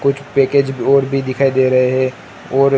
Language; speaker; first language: Hindi; non-native, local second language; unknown